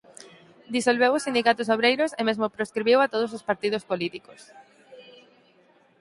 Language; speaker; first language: Galician; native; Galician